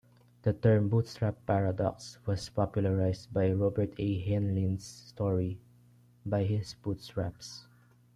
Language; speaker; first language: English; non-native, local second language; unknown